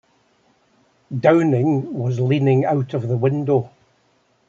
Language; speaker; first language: English; native; English